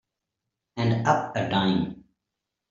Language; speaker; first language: English; non-native, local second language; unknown